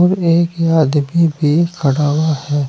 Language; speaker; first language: Hindi; native; Hindi